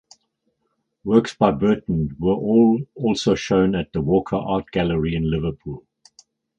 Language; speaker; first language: English; native; English